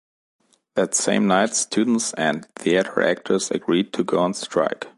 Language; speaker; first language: English; non-native, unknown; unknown